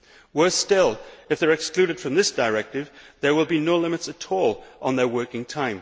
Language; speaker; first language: English; native; English